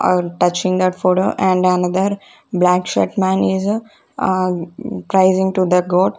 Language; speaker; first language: English; non-native, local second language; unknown